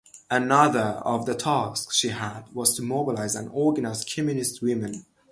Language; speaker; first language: English; non-native, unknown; Persian